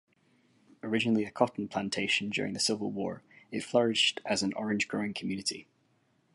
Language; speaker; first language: English; native; English